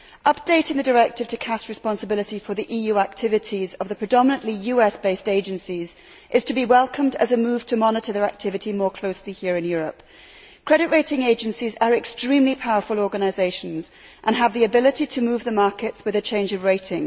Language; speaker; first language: English; native; English